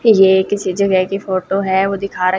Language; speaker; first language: Hindi; native; Hindi